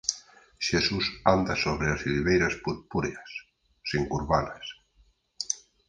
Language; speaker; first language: Galician; native; Galician